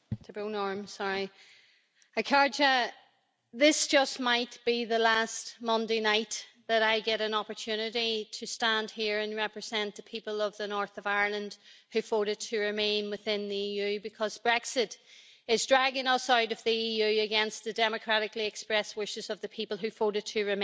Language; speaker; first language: English; native; English